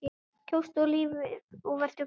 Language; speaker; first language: Icelandic; native; Icelandic